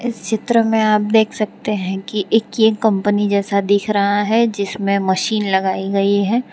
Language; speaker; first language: Hindi; non-native, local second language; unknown